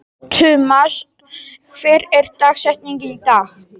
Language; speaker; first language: Icelandic; non-native, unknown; Polish